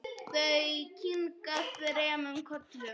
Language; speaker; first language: Icelandic; non-native, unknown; Polish